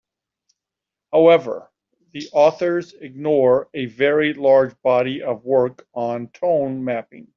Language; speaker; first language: English; native; English